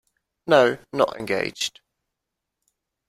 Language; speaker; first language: English; non-native, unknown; German